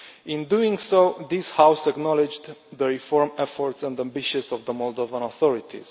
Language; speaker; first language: English; non-native, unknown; Romanian